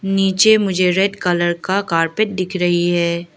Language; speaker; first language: Hindi; non-native, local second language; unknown